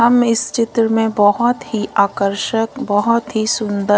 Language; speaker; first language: Hindi; non-native, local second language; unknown